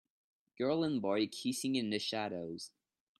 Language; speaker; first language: English; non-native, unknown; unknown